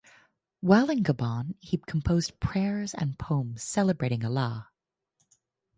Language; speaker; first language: English; native; English